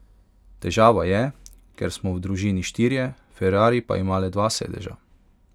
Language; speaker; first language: Slovenian; non-native, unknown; Hungarian